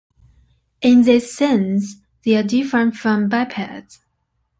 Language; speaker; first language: English; non-native, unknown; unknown